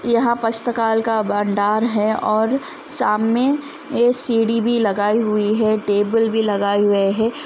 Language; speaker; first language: Hindi; non-native, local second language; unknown